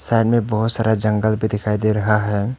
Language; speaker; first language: Hindi; non-native, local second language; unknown